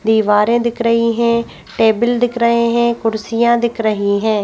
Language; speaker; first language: Hindi; native; Hindi